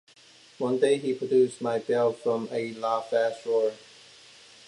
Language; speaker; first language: English; non-native, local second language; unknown